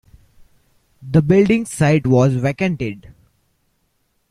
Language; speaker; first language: English; non-native, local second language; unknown